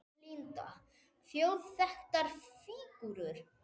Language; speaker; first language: Icelandic; non-native, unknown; Spanish